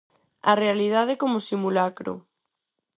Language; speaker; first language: Galician; non-native, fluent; Spanish